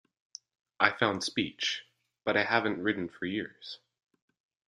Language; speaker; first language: English; native; English